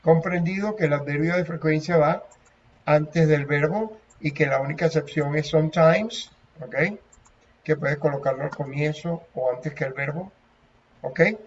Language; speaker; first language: Spanish; native; Spanish